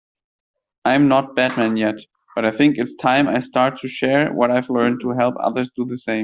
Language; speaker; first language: English; native; English